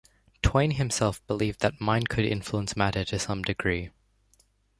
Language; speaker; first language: English; native; English